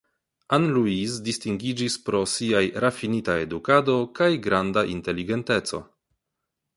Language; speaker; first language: Esperanto; non-native, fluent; Polish